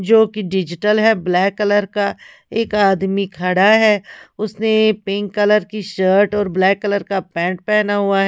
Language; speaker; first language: Hindi; non-native, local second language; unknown